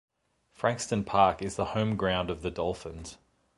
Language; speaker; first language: English; native; English